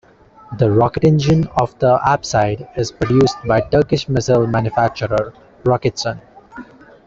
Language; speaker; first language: English; non-native, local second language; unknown